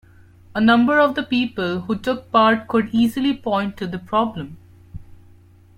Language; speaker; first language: English; non-native, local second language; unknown